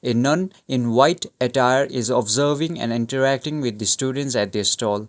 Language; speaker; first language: English; non-native, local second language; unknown